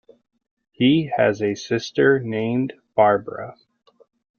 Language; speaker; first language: English; native; English